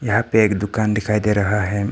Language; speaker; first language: Hindi; non-native, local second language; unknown